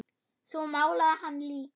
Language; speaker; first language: Icelandic; non-native, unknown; German